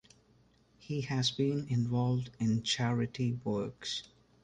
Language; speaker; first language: English; non-native, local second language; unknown